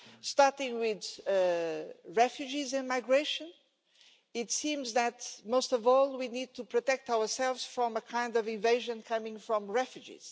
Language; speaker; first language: English; non-native, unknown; Portuguese